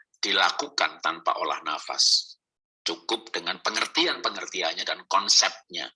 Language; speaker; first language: Indonesian; non-native, local second language; Javanese